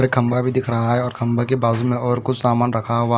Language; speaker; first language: Hindi; non-native, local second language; Punjabi